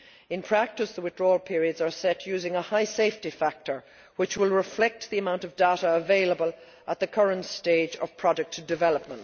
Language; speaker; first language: English; native; English